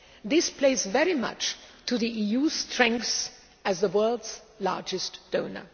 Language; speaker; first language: English; non-native, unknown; German